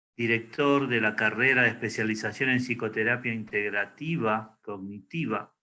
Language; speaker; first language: Spanish; native; Spanish